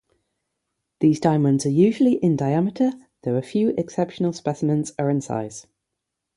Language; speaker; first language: English; native; English